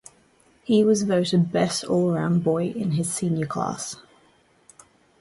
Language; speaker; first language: English; native; English